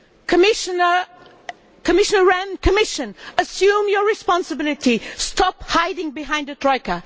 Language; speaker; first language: English; non-native, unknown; Portuguese